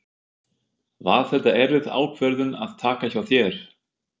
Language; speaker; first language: Icelandic; non-native, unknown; German